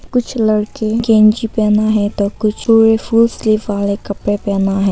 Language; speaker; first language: Hindi; non-native, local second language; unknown